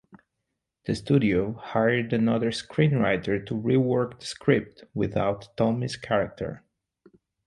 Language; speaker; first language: English; non-native, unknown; Portuguese